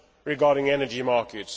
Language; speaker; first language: English; non-native, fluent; Swedish